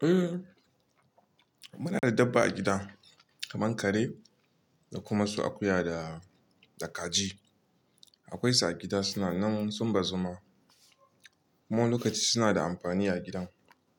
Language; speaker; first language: Hausa; non-native, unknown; Igbo